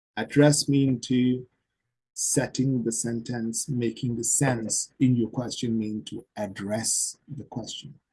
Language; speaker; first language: English; non-native, local second language; Urdu